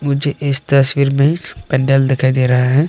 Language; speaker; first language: Hindi; non-native, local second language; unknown